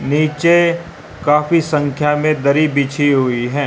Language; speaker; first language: Hindi; native; Hindi